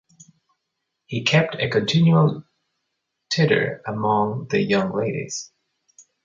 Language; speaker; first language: English; native; English